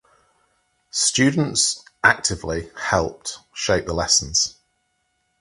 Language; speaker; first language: English; native; English